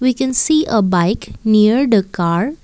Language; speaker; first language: English; non-native, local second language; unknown